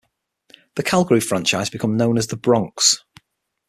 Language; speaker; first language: English; native; English